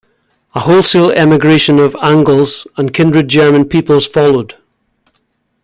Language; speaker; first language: English; native; English